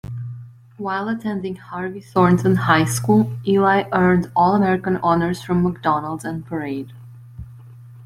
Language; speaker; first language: English; native; English